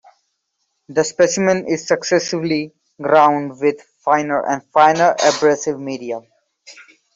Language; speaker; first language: English; non-native, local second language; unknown